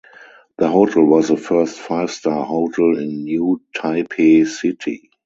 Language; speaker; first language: English; non-native, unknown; German